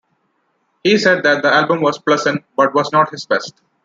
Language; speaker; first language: English; non-native, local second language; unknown